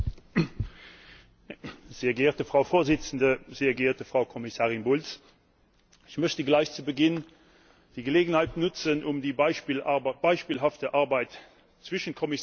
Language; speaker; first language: German; non-native, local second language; Luxembourgish